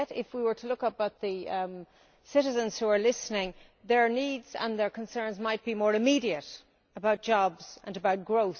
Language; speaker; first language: English; native; English